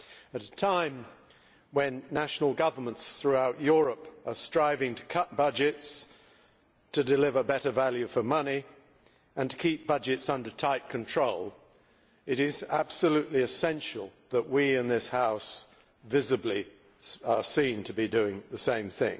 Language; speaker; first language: English; native; English